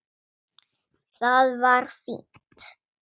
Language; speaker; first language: Icelandic; non-native, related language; Swedish